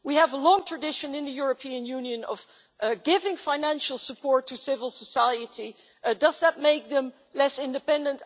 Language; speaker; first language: English; non-native, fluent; Dutch